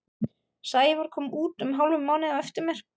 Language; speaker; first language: Icelandic; non-native, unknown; German